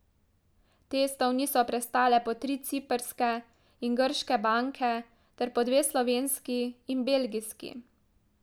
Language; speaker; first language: Slovenian; native; Slovenian